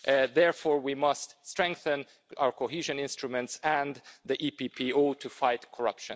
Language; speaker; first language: English; non-native, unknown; Hungarian